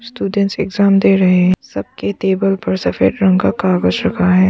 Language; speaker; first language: Hindi; non-native, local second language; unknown